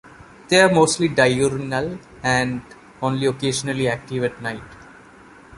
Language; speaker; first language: English; non-native, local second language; Malayalam